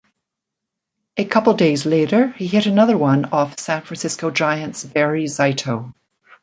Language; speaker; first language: English; native; English